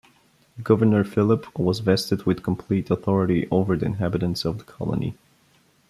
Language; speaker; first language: English; non-native, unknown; Bulgarian